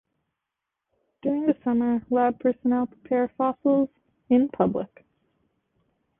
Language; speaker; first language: English; native; English